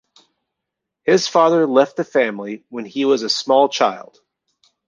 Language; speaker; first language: English; native; English